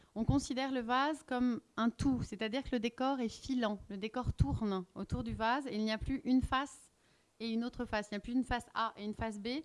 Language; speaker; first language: French; native; French